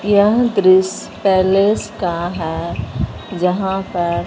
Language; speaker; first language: Hindi; non-native, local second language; Punjabi